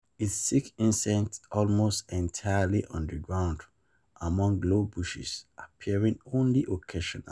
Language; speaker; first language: English; non-native, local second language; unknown